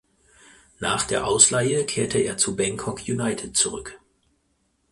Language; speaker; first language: German; native; German